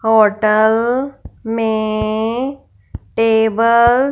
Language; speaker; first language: Hindi; non-native, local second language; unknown